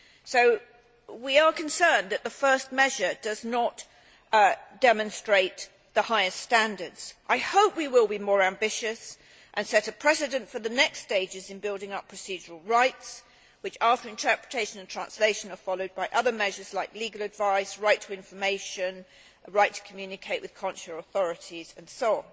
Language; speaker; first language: English; native; English